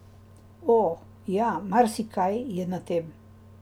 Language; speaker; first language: Slovenian; native; Slovenian